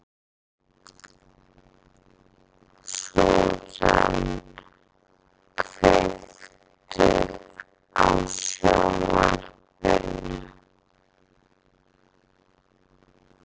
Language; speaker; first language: Icelandic; native; Icelandic